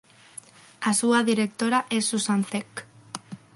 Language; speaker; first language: Galician; non-native, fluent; Spanish